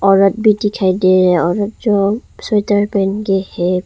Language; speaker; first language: Hindi; early bilingual, other home language; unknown